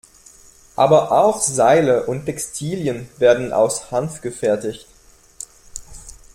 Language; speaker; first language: German; non-native, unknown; French